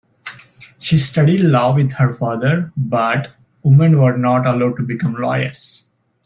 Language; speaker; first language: English; non-native, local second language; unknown